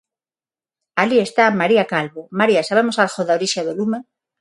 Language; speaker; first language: Galician; non-native, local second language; Spanish